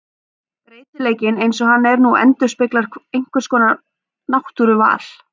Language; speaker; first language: Icelandic; native; Icelandic